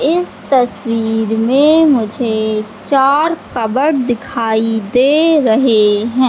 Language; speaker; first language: Hindi; native; Hindi